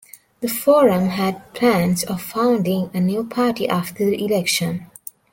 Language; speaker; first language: English; non-native, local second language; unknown